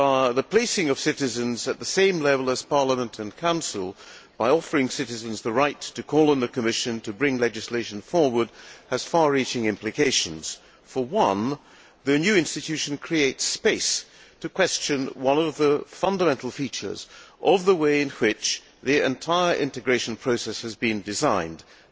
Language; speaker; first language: English; non-native, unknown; Hungarian